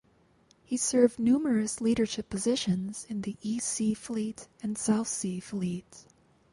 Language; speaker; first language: English; native; English